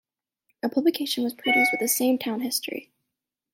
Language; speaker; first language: English; native; English